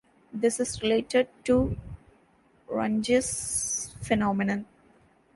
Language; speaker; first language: English; non-native, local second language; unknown